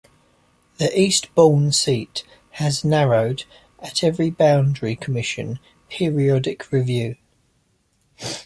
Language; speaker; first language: English; native; English